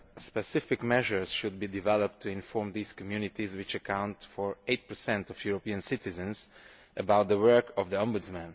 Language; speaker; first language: English; non-native, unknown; Romanian